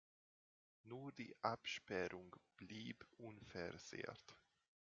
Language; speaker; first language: German; non-native, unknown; Hungarian